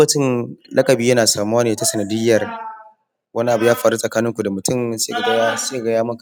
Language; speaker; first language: Hausa; non-native, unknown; Yoruba